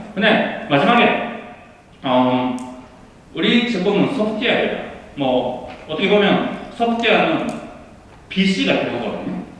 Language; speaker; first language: Korean; early bilingual, heritage; Korean